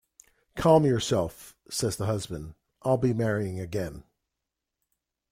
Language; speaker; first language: English; native; English